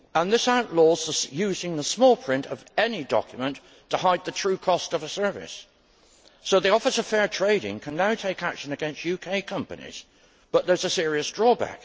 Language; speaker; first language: English; native; English